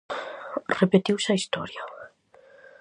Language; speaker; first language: Galician; native; Galician